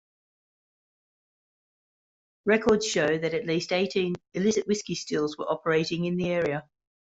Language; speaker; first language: English; native; English